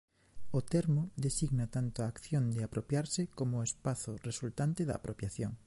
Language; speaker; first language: Galician; native; Galician